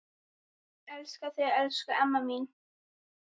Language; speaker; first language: Icelandic; native; Icelandic